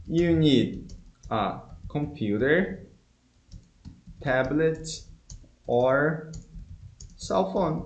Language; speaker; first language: English; non-native, fluent; Portuguese